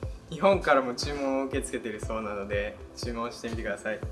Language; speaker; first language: Japanese; native; Japanese